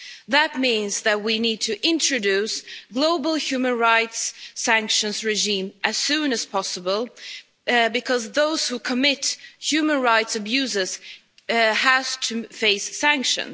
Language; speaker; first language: English; non-native, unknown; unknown